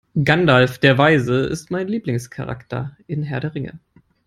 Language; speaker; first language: English; non-native, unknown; German